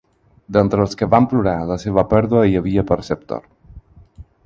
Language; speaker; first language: Catalan; non-native, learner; Spanish